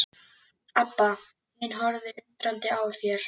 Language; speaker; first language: Icelandic; native; Icelandic